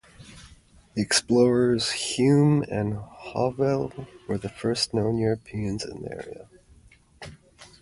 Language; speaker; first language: English; native; English